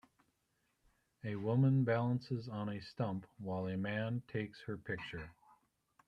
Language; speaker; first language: English; native; English